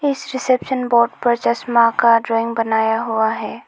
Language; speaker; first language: Hindi; non-native, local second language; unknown